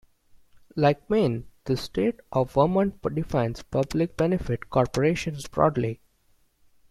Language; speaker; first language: English; non-native, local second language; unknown